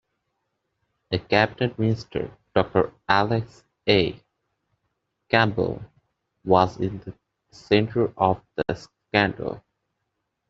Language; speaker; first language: English; native; English